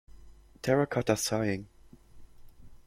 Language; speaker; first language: English; non-native, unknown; German